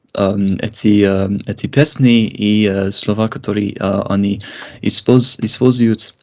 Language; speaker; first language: Russian; non-native, fluent; English